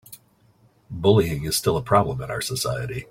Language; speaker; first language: English; native; English